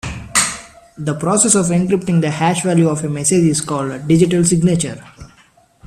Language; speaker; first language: English; non-native, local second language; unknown